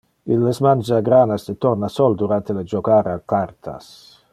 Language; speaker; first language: Interlingua; non-native, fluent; Dutch